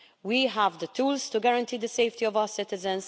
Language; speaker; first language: English; non-native, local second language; Maltese